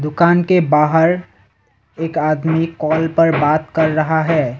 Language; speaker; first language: Hindi; non-native, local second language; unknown